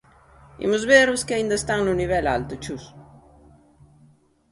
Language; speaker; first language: Galician; native; Galician